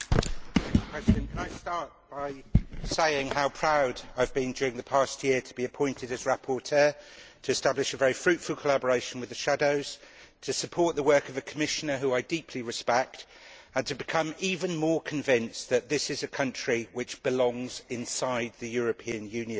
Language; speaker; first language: English; native; English